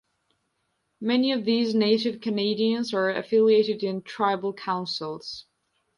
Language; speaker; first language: English; non-native, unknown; Georgian